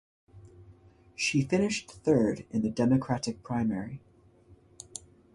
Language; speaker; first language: English; native; English